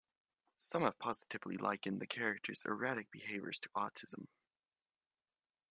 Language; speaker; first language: English; native; English